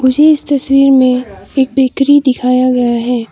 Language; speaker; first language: Hindi; non-native, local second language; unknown